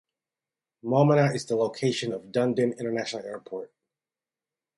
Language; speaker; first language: English; native; English